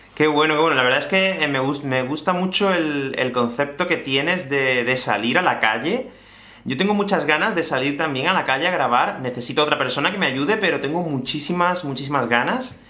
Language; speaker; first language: Spanish; native; Spanish